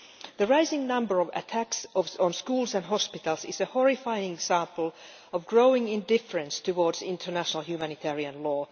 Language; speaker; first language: English; non-native, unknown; Finnish